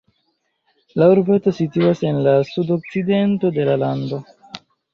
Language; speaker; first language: Esperanto; non-native, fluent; Chinese